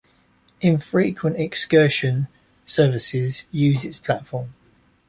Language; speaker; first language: English; native; English